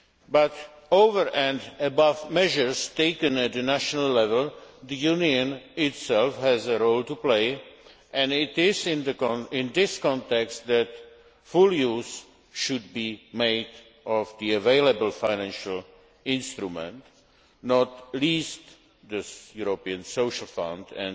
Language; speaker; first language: English; non-native, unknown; Czech